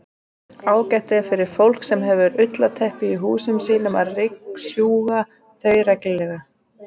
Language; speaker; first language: Icelandic; native; Icelandic